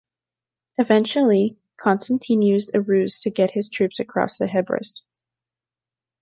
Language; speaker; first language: English; native; English